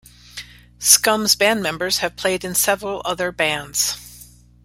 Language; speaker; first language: English; native; English